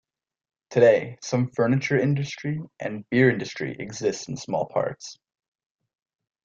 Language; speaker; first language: English; native; English